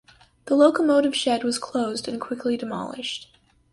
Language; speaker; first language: English; native; English